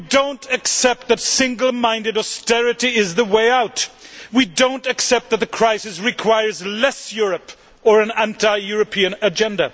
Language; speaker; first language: English; non-native, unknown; Swedish